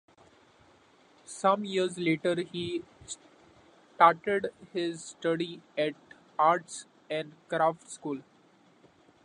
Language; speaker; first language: English; non-native, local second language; Marathi